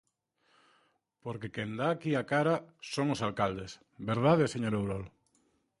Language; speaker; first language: Galician; native; Galician